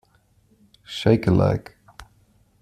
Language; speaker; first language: English; non-native, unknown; German